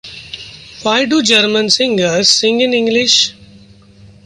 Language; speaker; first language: English; non-native, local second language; Marathi